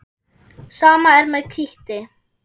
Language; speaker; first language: Icelandic; non-native, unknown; German